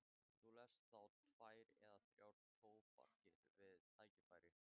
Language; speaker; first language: Icelandic; non-native, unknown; Thai